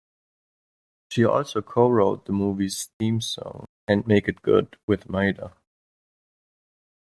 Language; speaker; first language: English; non-native, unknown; German